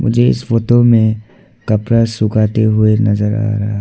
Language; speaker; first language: Hindi; non-native, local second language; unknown